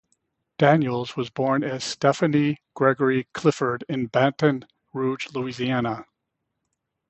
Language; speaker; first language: English; native; English